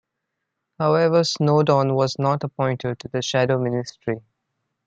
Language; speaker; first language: English; non-native, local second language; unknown